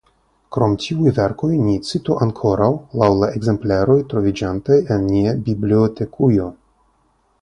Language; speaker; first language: Esperanto; non-native, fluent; Russian